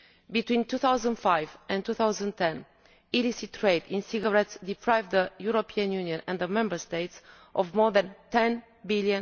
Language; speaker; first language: English; non-native, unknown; Romanian